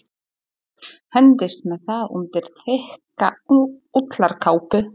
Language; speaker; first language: Icelandic; non-native, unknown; Polish